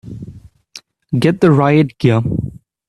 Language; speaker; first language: English; non-native, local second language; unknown